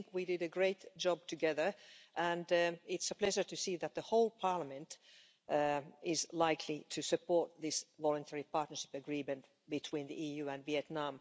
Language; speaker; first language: English; non-native, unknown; Finnish